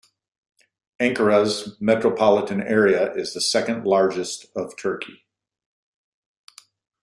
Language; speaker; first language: English; native; English